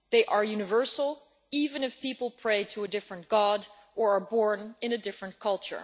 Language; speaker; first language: English; non-native, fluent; Dutch